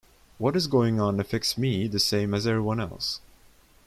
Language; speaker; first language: English; non-native, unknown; Turkish